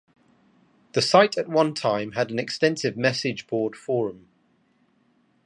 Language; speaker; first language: English; native; English